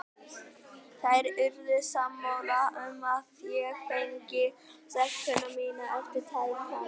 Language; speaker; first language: Icelandic; native; Icelandic